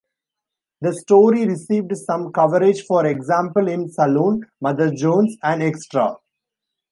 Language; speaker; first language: English; non-native, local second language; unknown